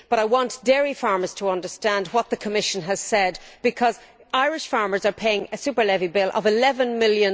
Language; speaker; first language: English; native; English